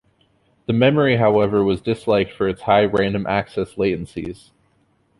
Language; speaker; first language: English; native; English